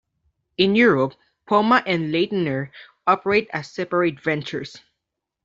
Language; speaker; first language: English; non-native, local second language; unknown